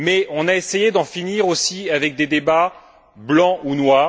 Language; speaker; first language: French; native; French